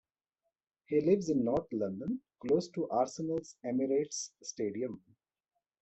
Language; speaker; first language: English; non-native, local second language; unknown